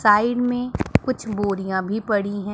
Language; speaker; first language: Hindi; non-native, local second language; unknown